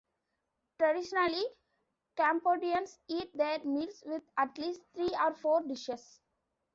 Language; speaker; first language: English; non-native, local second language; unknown